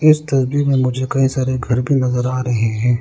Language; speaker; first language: Hindi; non-native, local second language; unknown